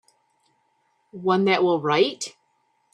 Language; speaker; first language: English; native; English